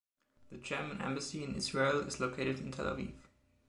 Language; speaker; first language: English; non-native, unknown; German